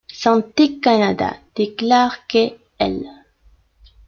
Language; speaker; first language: French; non-native, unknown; Spanish